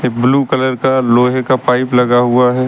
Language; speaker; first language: Hindi; native; Hindi